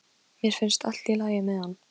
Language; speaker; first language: Icelandic; non-native, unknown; Polish